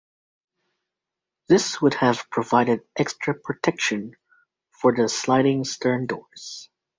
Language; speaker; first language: English; native; English